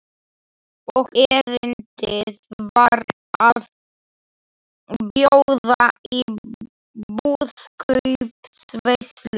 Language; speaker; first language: Icelandic; non-native, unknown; Slovak